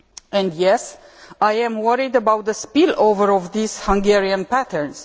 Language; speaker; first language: English; non-native, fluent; Romanian